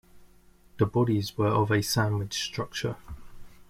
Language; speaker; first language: English; native; English